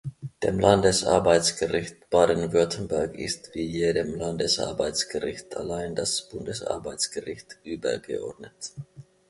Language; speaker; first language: German; non-native, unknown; Finnish